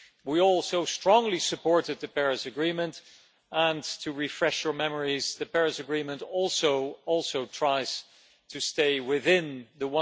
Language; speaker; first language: English; non-native, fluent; Dutch